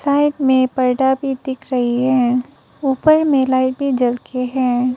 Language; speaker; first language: Hindi; early bilingual, other home language; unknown